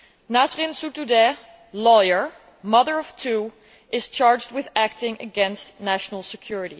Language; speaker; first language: English; non-native, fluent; Dutch